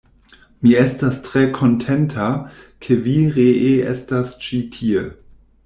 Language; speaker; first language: Esperanto; non-native, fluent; German